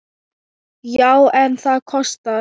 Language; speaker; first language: Icelandic; non-native, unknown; Thai